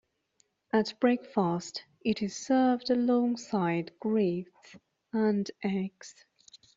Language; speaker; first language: English; non-native, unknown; Persian